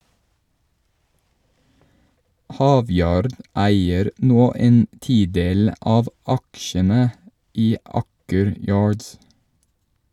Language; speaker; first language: Norwegian; non-native, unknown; English